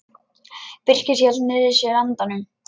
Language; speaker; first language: Icelandic; non-native, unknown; Lithuanian